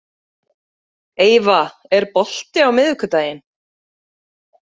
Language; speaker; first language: Icelandic; native; Icelandic